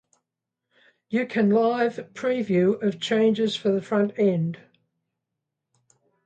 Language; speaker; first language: English; native; English